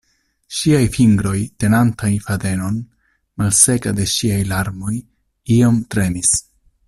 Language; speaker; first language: Esperanto; non-native, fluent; Italian